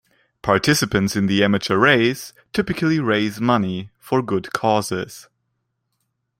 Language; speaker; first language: English; non-native, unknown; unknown